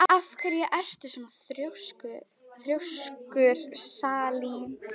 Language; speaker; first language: Icelandic; native; Icelandic